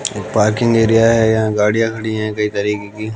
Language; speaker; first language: Hindi; native; Hindi